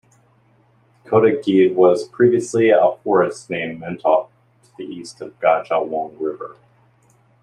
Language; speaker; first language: English; native; English